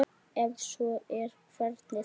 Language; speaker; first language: Icelandic; native; Icelandic